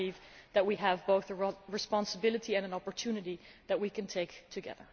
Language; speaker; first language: English; non-native, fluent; Dutch